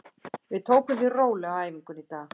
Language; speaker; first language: Icelandic; native; Icelandic